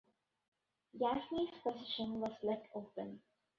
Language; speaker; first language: English; non-native, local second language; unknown